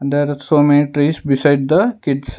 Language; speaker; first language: English; non-native, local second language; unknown